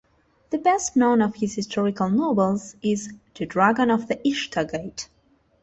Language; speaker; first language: English; non-native, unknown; Spanish